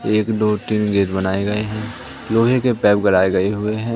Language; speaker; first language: Hindi; native; Hindi